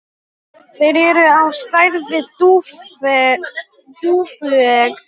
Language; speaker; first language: Icelandic; non-native, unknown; Polish